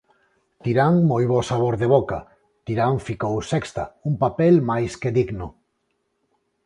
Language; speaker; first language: Galician; non-native, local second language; Spanish